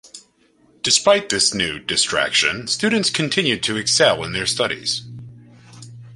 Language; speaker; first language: English; native; English